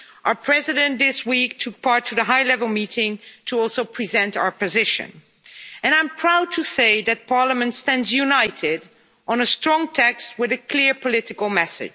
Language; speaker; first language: English; non-native, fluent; Dutch